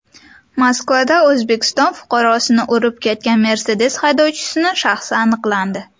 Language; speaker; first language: Uzbek; native; Uzbek